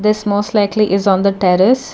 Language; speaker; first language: English; non-native, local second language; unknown